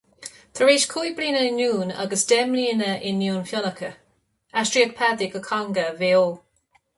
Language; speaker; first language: Irish; non-native, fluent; English